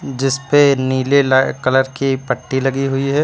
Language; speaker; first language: Hindi; native; Hindi